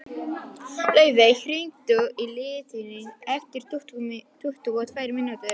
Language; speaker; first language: Icelandic; non-native, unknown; Polish